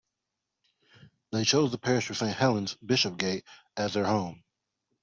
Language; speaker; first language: English; non-native, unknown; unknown